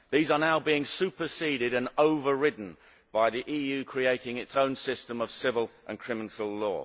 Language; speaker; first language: English; native; English